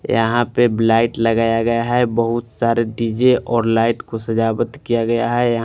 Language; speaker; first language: Hindi; non-native, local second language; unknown